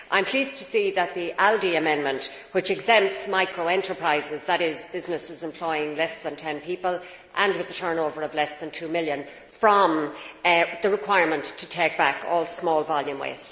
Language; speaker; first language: English; native; English